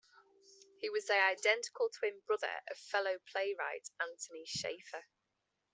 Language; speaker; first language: English; native; English